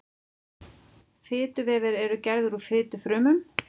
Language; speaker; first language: Icelandic; native; Icelandic